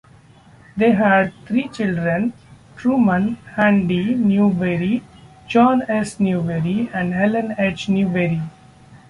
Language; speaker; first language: English; non-native, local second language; Marathi